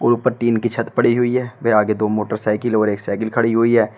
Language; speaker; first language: Hindi; native; Hindi